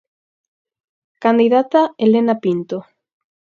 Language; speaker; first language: Galician; native; Galician